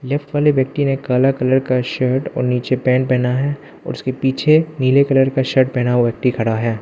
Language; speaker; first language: Hindi; non-native, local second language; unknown